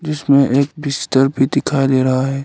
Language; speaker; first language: Hindi; non-native, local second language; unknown